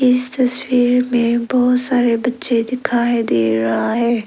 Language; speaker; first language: Hindi; non-native, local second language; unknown